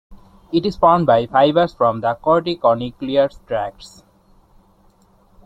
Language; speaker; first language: English; non-native, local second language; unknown